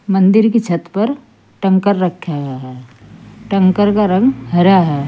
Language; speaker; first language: Hindi; native; Hindi